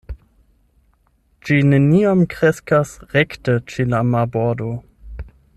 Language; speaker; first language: Esperanto; non-native, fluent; German